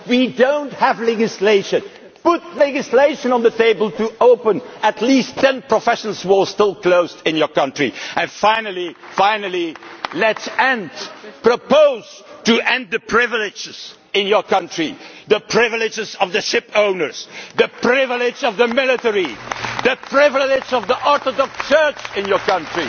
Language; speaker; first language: English; non-native, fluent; Dutch